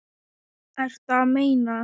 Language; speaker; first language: Icelandic; non-native, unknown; Thai